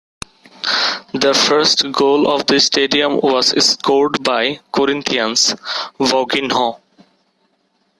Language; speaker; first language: English; non-native, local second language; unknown